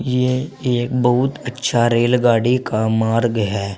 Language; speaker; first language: Hindi; native; Hindi